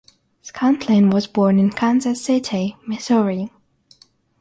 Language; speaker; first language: English; non-native, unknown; Russian